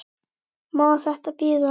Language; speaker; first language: Icelandic; native; Icelandic